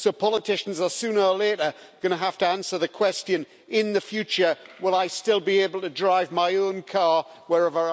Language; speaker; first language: English; native; English